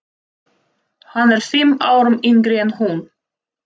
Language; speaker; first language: Icelandic; non-native, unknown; Russian